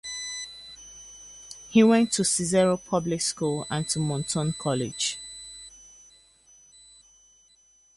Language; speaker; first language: English; native; English